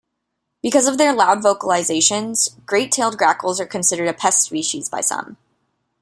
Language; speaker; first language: English; native; English